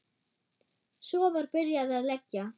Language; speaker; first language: Icelandic; non-native, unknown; German